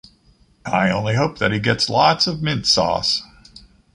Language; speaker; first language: English; native; English